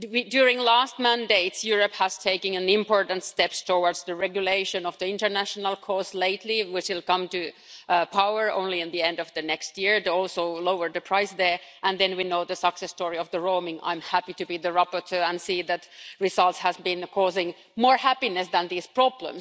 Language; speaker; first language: English; non-native, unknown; Finnish